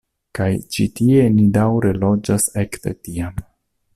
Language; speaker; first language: Esperanto; non-native, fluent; Italian